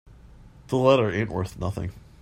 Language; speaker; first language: English; native; English